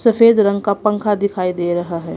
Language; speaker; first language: Hindi; non-native, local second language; Punjabi